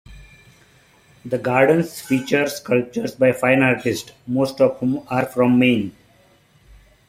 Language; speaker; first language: English; non-native, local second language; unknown